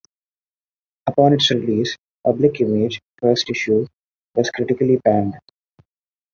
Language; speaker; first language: English; non-native, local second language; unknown